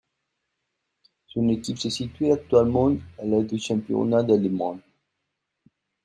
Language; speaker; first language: French; non-native, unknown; Spanish